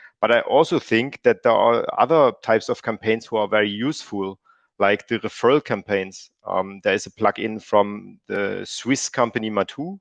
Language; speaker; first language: English; non-native, fluent; German